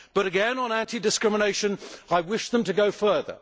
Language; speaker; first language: English; native; English